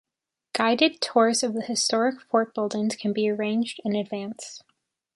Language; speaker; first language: English; native; English